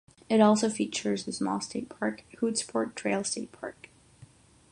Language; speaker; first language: English; non-native, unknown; Catalan